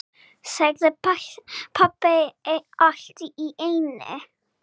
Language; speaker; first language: Icelandic; non-native, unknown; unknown